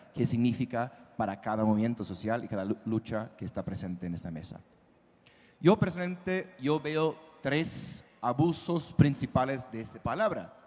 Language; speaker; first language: Spanish; non-native, fluent; English